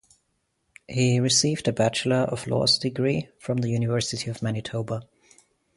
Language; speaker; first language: English; non-native, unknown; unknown